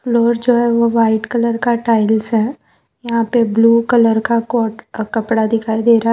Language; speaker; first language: Hindi; non-native, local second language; Gujarati